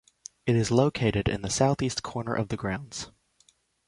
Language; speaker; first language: English; native; English